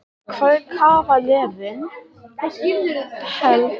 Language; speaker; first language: Icelandic; native; Icelandic